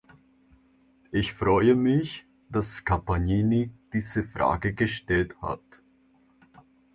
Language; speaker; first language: German; non-native, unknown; Catalan